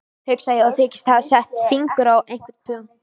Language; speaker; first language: Icelandic; native; Icelandic